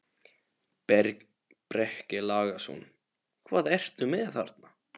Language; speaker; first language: Icelandic; non-native, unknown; Polish